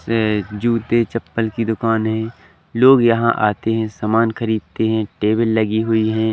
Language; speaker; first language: Hindi; native; Hindi